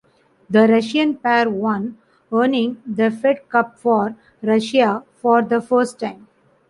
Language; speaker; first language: English; non-native, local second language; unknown